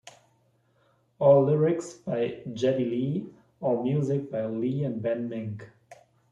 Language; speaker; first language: English; non-native, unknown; German